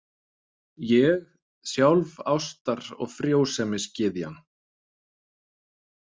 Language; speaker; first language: Icelandic; non-native, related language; Danish